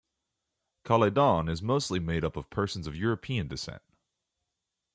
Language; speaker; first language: English; native; English